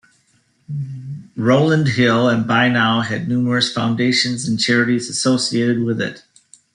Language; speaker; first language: English; native; English